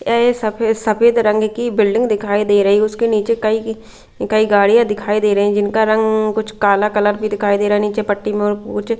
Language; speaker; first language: Hindi; native; Hindi